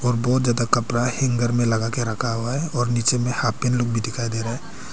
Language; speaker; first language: Hindi; non-native, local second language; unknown